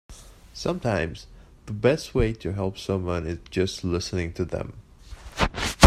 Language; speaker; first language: English; native; English